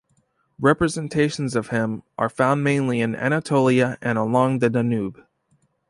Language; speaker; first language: English; native; English